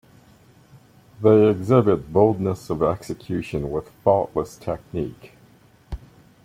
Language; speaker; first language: English; native; English